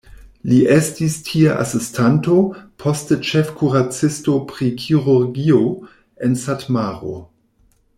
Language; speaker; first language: Esperanto; non-native, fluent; German